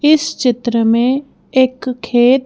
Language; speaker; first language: Hindi; native; Hindi